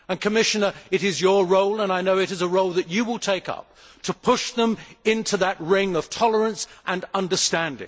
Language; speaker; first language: English; native; English